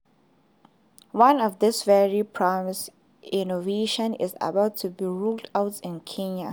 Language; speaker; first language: English; non-native, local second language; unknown